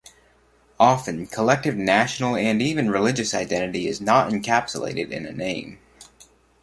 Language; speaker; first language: English; native; English